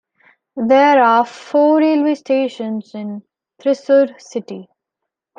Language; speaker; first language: English; non-native, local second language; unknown